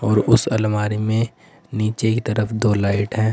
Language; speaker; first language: Hindi; native; Hindi